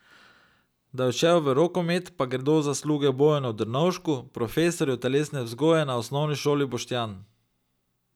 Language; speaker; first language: Slovenian; native; Slovenian